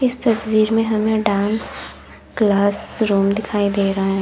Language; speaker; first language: Hindi; native; Hindi